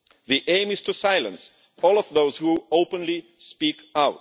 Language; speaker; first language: English; non-native, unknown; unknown